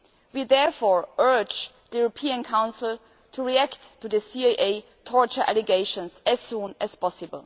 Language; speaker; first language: English; non-native, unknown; German